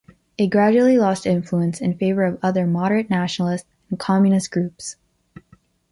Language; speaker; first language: English; native; English